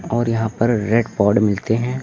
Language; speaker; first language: Hindi; native; Hindi